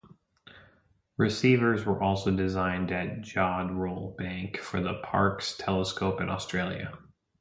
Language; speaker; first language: English; native; English